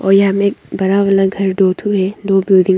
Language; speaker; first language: Hindi; early bilingual, other home language; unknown